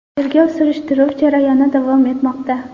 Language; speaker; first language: Uzbek; non-native, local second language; Kara-Kalpak